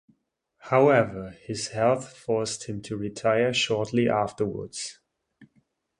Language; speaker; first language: English; non-native, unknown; German